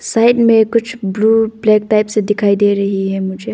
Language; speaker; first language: Hindi; non-native, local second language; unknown